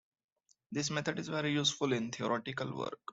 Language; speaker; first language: English; non-native, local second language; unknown